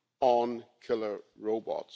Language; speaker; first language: English; non-native, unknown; German